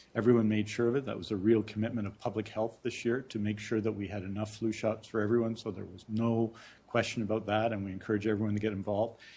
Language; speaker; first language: English; native; English